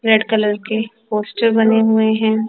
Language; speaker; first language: Hindi; non-native, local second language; Punjabi